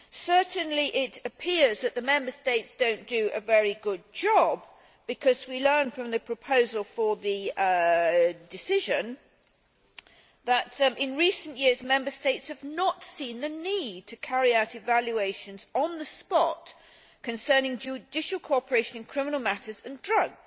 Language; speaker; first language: English; native; English